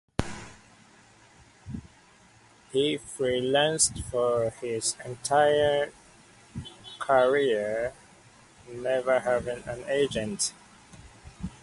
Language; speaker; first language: English; native; English